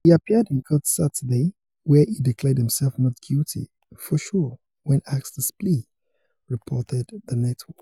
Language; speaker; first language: English; non-native, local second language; Yoruba